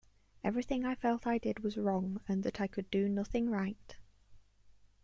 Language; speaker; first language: English; native; English